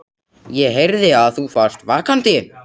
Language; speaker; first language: Icelandic; non-native, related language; Swedish